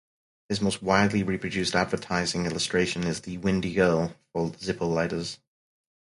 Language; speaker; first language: English; native; English